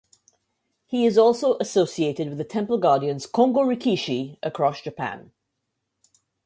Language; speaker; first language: English; native; English